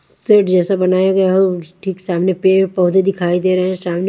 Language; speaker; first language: Hindi; native; Hindi